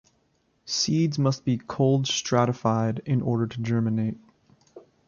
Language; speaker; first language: English; native; English